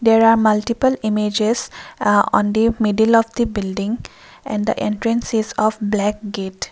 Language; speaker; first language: English; non-native, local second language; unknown